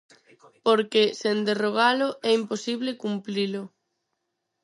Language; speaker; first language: Galician; non-native, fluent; Spanish